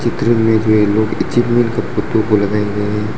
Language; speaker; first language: Hindi; non-native, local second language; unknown